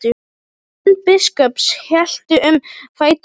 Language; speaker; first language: Icelandic; non-native, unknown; Polish